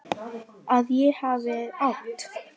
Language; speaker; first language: Icelandic; non-native, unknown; Lithuanian